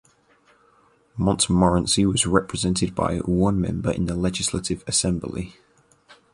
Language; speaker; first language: English; native; English